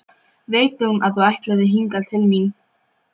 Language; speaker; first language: Icelandic; non-native, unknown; Polish